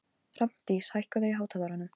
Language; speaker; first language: Icelandic; non-native, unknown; Polish